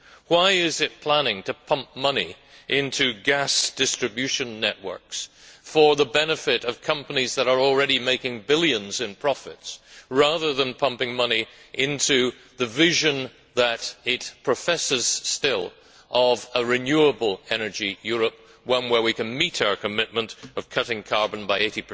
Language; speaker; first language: English; native; English